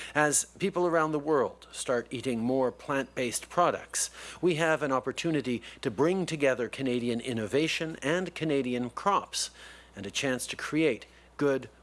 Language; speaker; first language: English; native; English